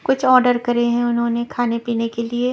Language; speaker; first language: Hindi; non-native, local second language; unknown